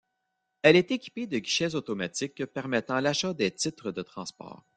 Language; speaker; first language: French; native; French